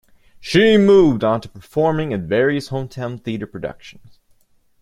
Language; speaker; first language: English; native; English